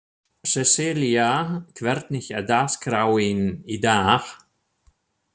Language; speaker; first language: Icelandic; non-native, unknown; German